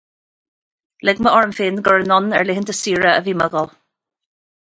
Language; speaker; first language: Irish; native; Irish